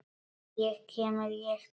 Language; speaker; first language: Icelandic; non-native, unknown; Polish